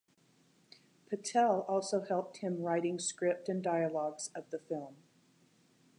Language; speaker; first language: English; native; English